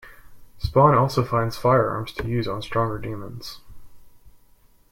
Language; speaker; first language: English; native; English